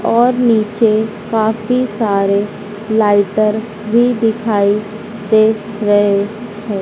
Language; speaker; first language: Hindi; native; Hindi